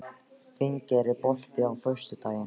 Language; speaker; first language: Icelandic; native; Icelandic